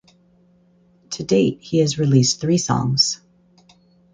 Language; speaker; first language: English; native; English